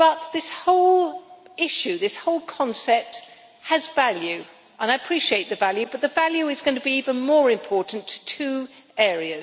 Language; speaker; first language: English; native; English